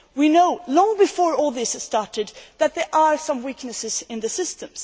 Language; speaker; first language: English; non-native, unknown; Swedish